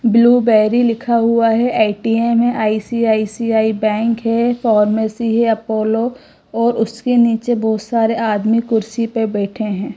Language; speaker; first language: Hindi; non-native, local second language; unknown